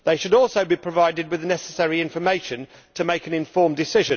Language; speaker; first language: English; native; English